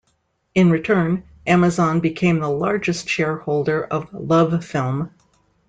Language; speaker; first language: English; native; English